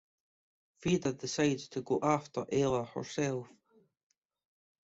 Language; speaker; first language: English; native; English